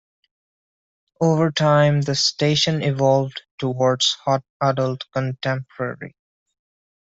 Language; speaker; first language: English; non-native, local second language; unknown